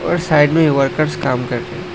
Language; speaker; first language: Hindi; non-native, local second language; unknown